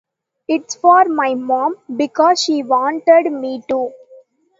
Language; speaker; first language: English; non-native, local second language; Tamil